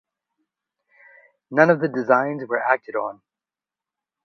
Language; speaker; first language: English; native; English